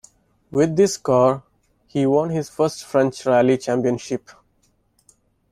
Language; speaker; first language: English; non-native, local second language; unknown